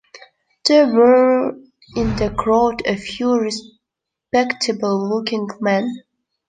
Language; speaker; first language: English; non-native, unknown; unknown